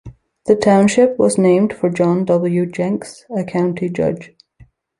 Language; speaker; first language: English; native; English